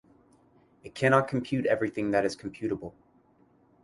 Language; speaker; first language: English; native; English